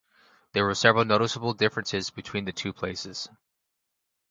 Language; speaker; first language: English; native; English